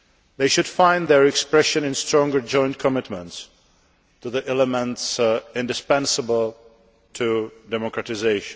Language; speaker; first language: English; non-native, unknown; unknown